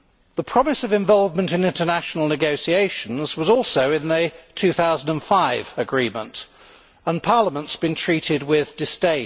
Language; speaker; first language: English; native; English